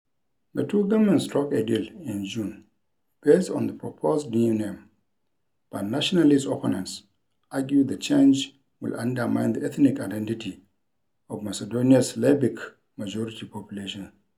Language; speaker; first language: English; non-native, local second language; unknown